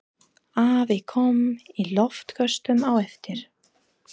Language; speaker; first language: Icelandic; non-native, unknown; English